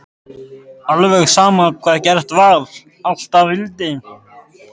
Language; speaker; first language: Icelandic; native; Icelandic